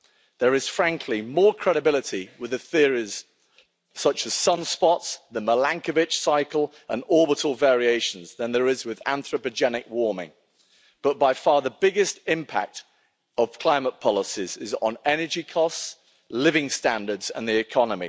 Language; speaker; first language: English; native; English